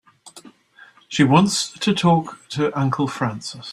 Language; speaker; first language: English; native; English